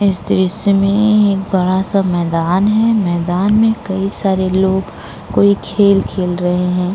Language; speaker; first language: Hindi; native; Hindi